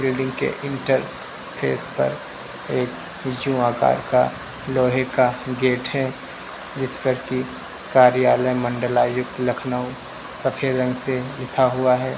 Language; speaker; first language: Hindi; native; Hindi